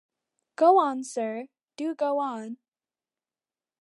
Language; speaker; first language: English; native; English